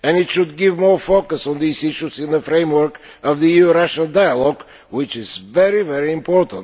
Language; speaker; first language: English; non-native, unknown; Bulgarian